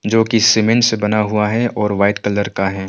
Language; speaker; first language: Hindi; non-native, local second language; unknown